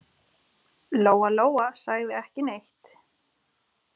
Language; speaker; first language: Icelandic; native; Icelandic